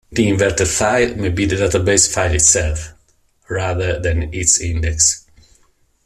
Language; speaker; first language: English; non-native, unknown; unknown